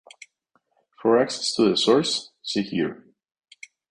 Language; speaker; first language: English; non-native, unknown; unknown